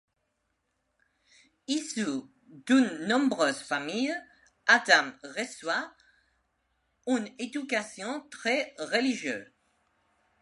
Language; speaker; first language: French; non-native, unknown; Spanish